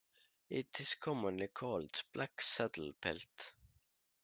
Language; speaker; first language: English; non-native, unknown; Estonian